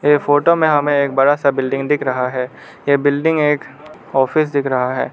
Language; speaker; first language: Hindi; non-native, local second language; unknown